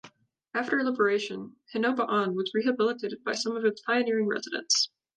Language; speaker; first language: English; native; English